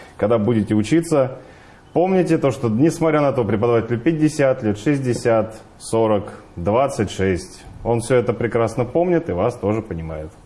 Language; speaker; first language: Russian; native; Russian